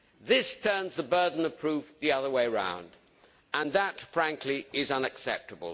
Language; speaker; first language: English; native; English